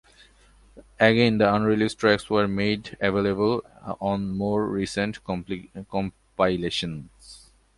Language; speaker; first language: English; non-native, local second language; Bangla